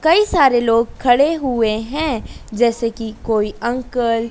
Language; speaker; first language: Hindi; native; Hindi